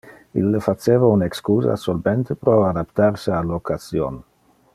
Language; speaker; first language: Interlingua; non-native, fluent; Dutch